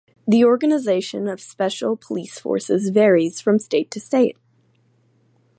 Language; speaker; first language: English; native; English